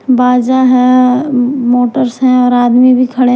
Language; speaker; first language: Hindi; non-native, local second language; Punjabi